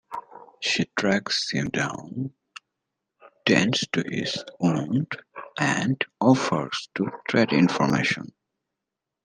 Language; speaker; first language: English; native; English